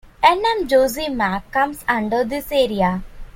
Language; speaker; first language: English; non-native, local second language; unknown